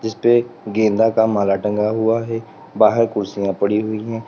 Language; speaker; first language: Hindi; native; Hindi